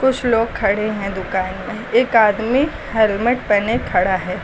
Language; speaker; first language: Hindi; native; Hindi